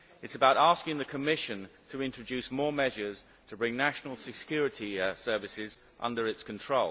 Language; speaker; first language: English; native; English